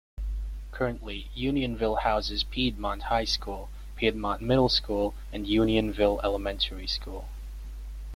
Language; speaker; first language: English; native; English